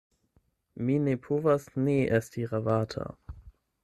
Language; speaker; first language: Esperanto; non-native, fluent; German